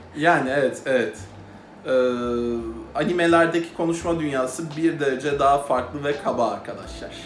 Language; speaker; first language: Turkish; native; Turkish